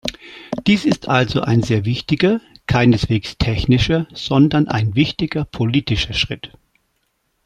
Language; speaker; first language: German; native; German